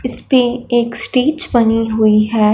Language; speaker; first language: Hindi; non-native, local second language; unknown